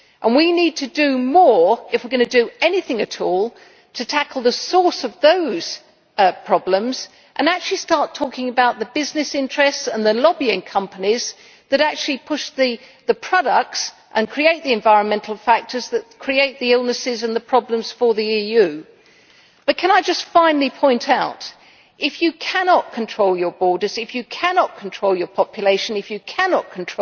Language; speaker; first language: English; native; English